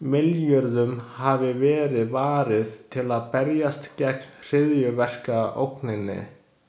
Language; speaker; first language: Icelandic; non-native, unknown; Chinese